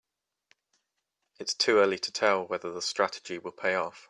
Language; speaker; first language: English; native; English